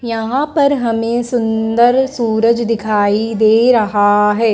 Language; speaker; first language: Hindi; native; Hindi